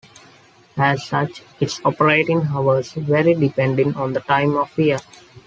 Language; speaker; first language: English; non-native, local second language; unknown